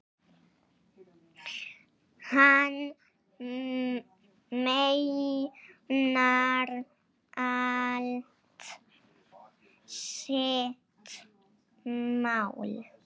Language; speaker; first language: Icelandic; native; Icelandic